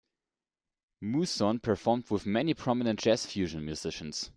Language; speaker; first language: English; non-native, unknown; German